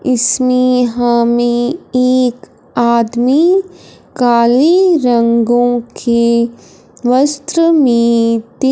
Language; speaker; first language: Hindi; non-native, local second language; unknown